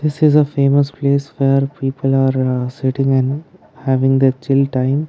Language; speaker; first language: English; non-native, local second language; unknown